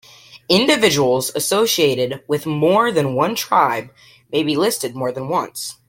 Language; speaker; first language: English; native; English